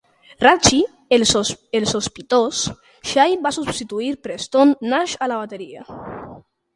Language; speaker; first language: Catalan; non-native, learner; Spanish